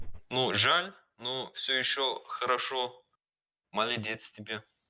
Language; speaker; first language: Russian; non-native, learner; English